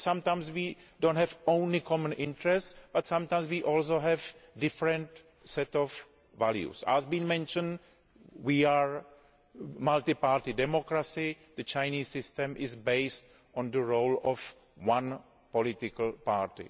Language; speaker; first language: English; non-native, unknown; Greek